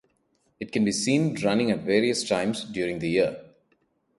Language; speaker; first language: English; non-native, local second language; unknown